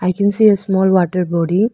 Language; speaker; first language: English; non-native, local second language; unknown